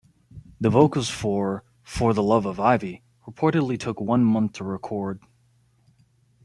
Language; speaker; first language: English; native; English